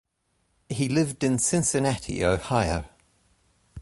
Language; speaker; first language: English; native; English